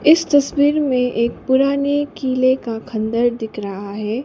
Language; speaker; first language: Hindi; non-native, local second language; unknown